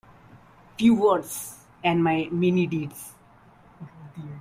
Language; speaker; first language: English; non-native, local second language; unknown